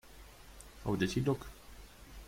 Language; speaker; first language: English; non-native, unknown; German